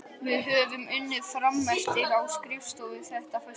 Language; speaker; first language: Icelandic; native; Icelandic